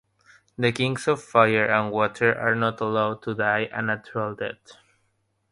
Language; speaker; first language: English; non-native, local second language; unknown